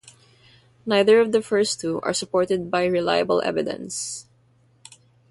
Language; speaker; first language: English; non-native, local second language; Filipino